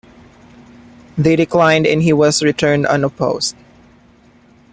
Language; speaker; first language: English; non-native, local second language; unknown